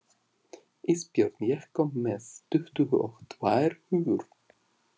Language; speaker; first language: Icelandic; non-native, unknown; Russian